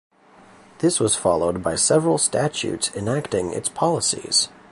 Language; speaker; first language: English; native; English